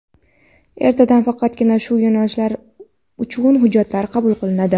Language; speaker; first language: Uzbek; non-native, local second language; Kara-Kalpak